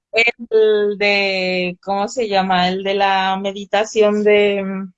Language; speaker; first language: Spanish; native; Spanish